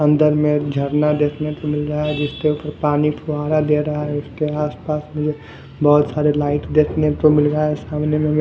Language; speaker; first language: Hindi; non-native, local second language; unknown